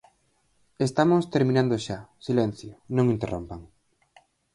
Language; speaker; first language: Galician; native; Galician